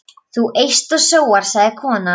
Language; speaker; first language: Icelandic; non-native, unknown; Polish